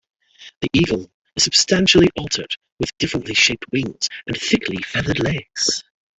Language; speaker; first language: English; native; English